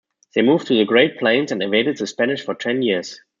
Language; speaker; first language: English; non-native, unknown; German